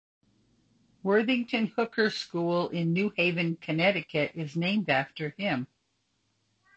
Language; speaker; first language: English; native; English